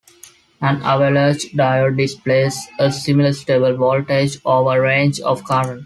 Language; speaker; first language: English; non-native, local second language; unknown